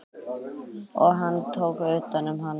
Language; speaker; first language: Icelandic; native; Icelandic